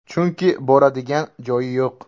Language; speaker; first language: Uzbek; native; Uzbek